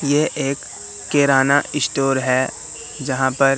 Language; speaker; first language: Hindi; native; Hindi